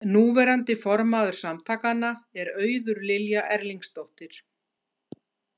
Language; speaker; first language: Icelandic; native; Icelandic